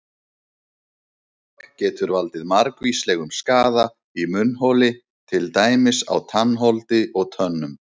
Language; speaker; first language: Icelandic; native; Icelandic